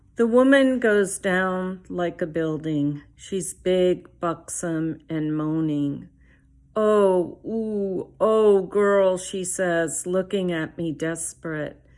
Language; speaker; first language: English; early bilingual, other home language; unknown